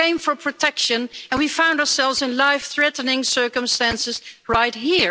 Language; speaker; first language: English; non-native, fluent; Dutch